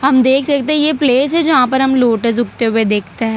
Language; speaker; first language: Hindi; non-native, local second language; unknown